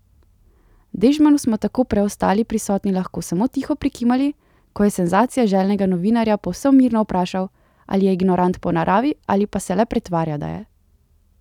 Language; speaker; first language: Slovenian; native; Slovenian